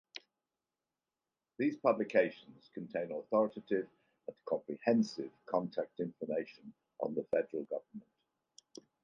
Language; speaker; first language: English; native; English